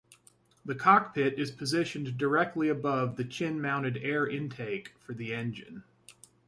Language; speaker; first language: English; native; English